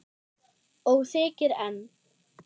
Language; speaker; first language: Icelandic; non-native, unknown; German